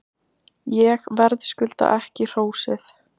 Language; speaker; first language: Icelandic; native; Icelandic